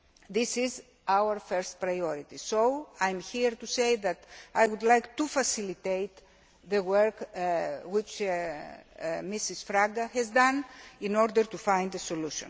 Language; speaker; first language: English; non-native, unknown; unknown